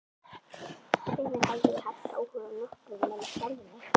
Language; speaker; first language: Icelandic; native; Icelandic